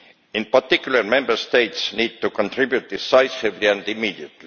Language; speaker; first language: English; non-native, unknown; Estonian